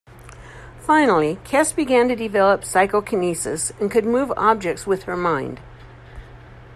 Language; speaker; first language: English; native; English